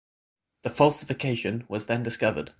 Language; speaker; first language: English; native; English